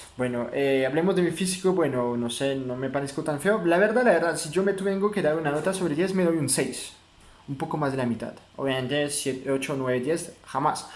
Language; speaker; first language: Spanish; non-native, fluent; French